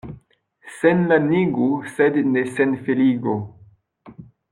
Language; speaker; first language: Esperanto; non-native, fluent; French